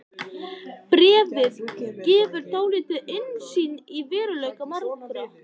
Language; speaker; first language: Icelandic; native; Icelandic